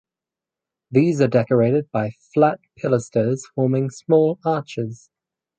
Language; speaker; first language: English; native; English